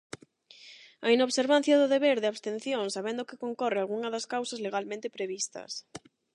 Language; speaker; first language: Galician; non-native, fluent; Spanish